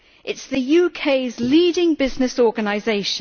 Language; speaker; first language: English; native; English